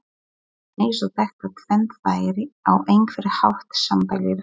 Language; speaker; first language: Icelandic; non-native, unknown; Polish